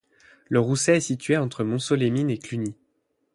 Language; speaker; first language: French; native; French